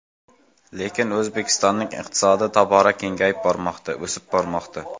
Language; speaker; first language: Uzbek; native; Uzbek